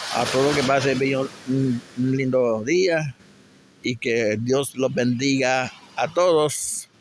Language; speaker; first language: Spanish; native; Spanish